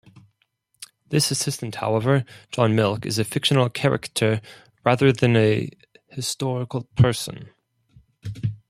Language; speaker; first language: English; non-native, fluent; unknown